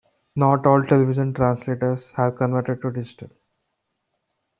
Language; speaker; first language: English; non-native, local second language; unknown